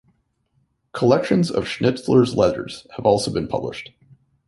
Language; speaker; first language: English; native; English